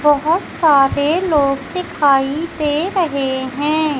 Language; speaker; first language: Hindi; native; Hindi